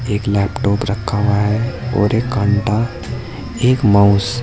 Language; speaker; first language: Hindi; native; Hindi